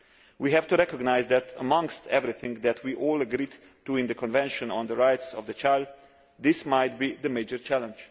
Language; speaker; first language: English; non-native, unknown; Slovenian